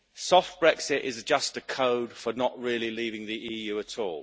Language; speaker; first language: English; native; English